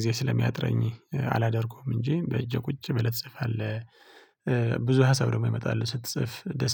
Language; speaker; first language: Amharic; non-native, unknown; Tigrinya